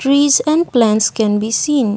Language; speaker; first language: English; non-native, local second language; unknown